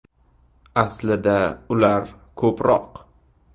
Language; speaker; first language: Uzbek; native; Uzbek